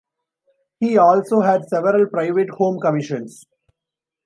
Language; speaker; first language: English; non-native, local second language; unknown